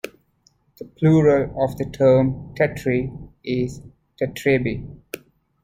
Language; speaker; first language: English; native; English